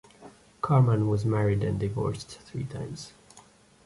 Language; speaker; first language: English; non-native, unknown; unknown